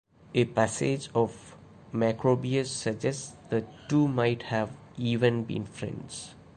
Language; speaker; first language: English; non-native, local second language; Malayalam